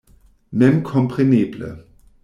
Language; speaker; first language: Esperanto; non-native, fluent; German